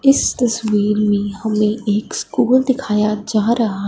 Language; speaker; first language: Hindi; non-native, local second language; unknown